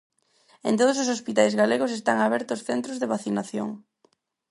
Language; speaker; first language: Galician; non-native, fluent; Spanish